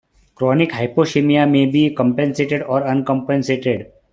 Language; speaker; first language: English; non-native, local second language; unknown